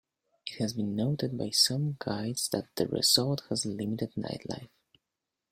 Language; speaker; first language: English; non-native, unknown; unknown